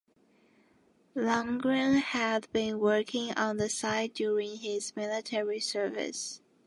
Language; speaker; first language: English; non-native, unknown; Japanese